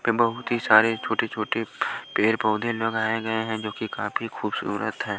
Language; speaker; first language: Hindi; non-native, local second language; Punjabi